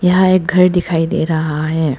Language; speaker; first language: Hindi; non-native, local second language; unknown